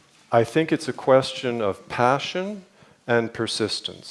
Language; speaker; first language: English; native; English